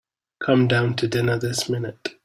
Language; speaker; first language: English; native; English